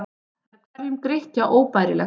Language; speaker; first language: Icelandic; native; Icelandic